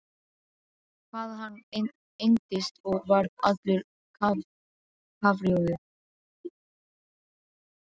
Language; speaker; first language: Icelandic; non-native, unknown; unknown